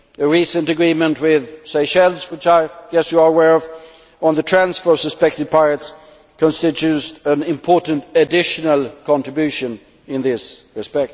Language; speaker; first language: English; non-native, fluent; Swedish